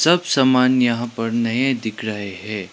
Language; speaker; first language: Hindi; non-native, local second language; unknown